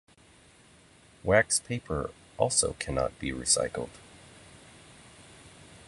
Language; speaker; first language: English; native; English